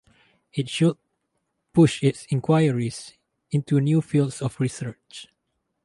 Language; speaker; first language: English; non-native, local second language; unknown